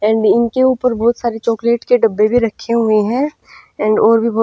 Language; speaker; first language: Hindi; non-native, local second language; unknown